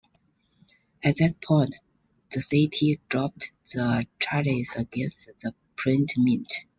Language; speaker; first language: English; non-native, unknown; Chinese